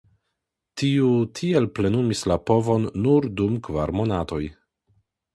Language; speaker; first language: Esperanto; non-native, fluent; Polish